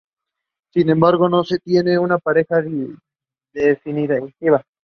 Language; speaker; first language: English; non-native, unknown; Spanish